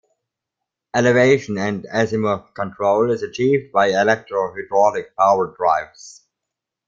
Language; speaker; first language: English; non-native, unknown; German